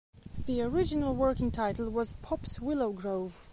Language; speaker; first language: English; non-native, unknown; Belarusian